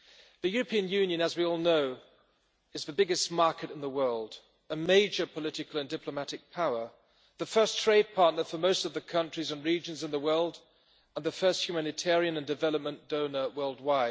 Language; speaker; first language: English; non-native, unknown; German